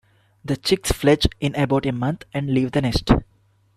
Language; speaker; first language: English; non-native, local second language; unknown